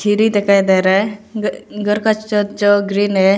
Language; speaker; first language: Hindi; non-native, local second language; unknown